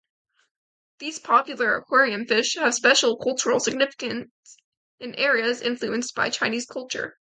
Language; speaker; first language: English; native; English